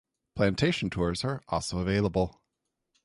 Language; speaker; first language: English; native; English